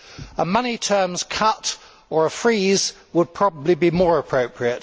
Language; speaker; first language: English; native; English